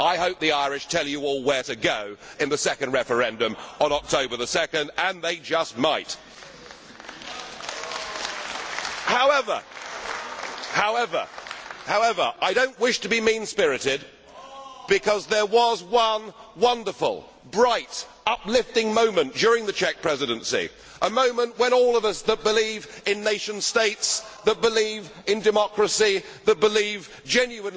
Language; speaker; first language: English; native; English